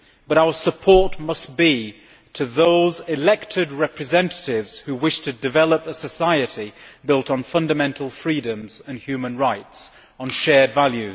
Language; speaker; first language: English; native; English